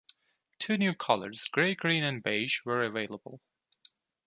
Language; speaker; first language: English; non-native, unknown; Turkish